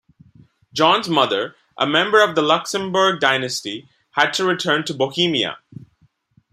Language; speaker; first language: English; non-native, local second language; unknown